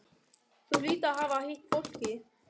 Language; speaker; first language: Icelandic; non-native, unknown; German